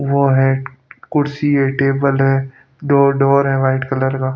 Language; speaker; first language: Hindi; non-native, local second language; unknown